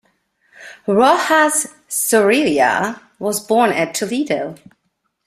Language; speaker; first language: English; native; English